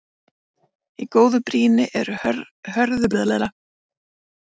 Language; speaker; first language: Icelandic; native; Icelandic